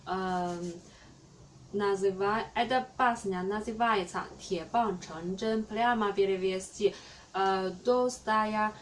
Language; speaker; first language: Russian; non-native, learner; Chinese